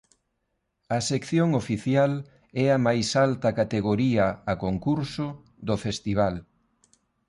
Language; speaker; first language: Galician; non-native, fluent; Spanish